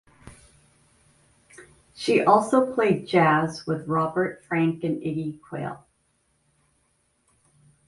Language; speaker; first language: English; native; English